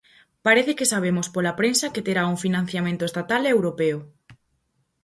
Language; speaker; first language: Galician; native; Galician